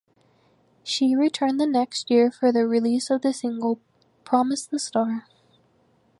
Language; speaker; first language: English; native; English